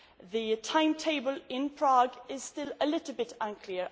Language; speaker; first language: English; non-native, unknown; Swedish